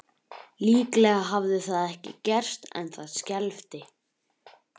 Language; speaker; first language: Icelandic; native; Icelandic